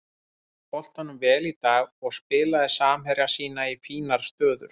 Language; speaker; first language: Icelandic; native; Icelandic